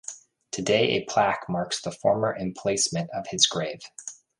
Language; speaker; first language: English; native; English